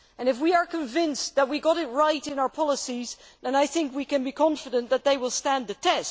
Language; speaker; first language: English; non-native, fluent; Dutch